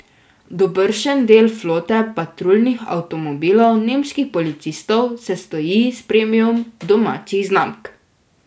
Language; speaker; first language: Slovenian; native; Slovenian